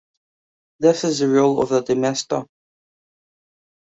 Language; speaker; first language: English; native; English